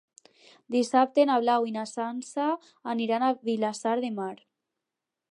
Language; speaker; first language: Catalan; non-native, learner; Spanish